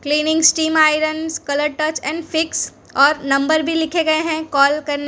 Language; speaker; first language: Hindi; non-native, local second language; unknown